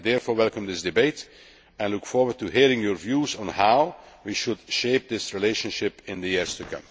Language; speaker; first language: English; non-native, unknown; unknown